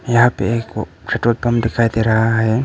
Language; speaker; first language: Hindi; non-native, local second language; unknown